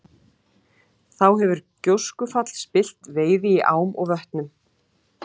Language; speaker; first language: Icelandic; native; Icelandic